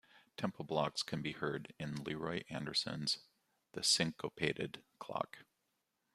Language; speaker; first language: English; native; English